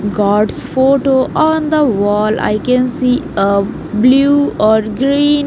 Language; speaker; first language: English; non-native, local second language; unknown